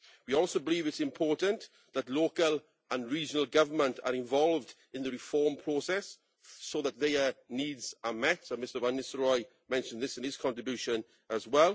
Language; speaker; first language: English; native; English